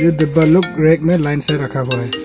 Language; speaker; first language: Hindi; non-native, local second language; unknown